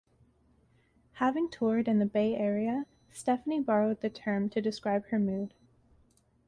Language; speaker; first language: English; native; English